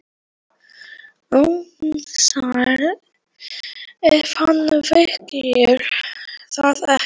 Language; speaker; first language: Icelandic; non-native, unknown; Polish